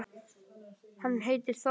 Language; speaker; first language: Icelandic; native; Icelandic